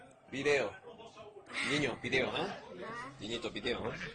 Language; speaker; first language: Spanish; non-native, learner; Korean